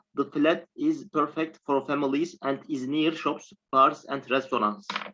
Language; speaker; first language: English; non-native, learner; Turkish